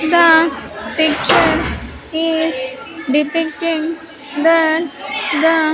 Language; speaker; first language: English; non-native, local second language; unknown